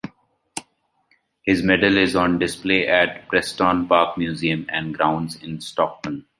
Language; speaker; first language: English; non-native, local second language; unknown